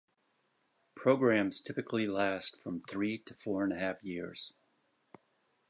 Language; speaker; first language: English; native; English